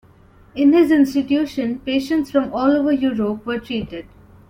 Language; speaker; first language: English; non-native, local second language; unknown